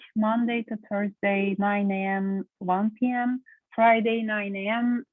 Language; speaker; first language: English; non-native, learner; Turkish